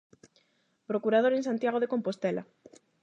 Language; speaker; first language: Galician; non-native, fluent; Spanish